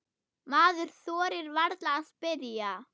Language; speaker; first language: Icelandic; non-native, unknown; German